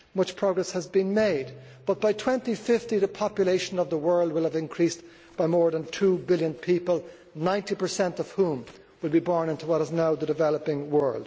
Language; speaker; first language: English; native; English